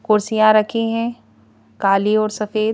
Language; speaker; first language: Hindi; native; Hindi